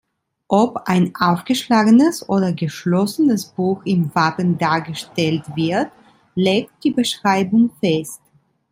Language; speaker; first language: German; non-native, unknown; Italian